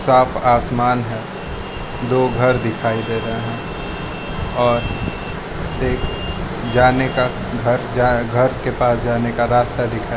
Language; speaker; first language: Hindi; non-native, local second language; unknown